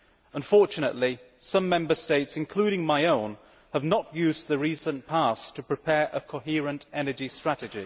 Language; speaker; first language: English; native; English